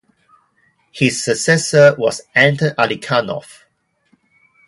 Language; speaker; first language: English; non-native, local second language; Cantonese